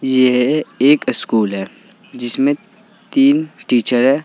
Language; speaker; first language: Hindi; native; Hindi